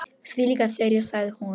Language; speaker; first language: Icelandic; non-native, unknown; Polish